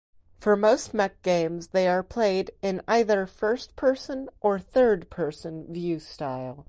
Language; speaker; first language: English; native; English